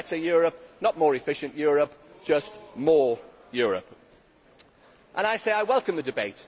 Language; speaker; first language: English; native; English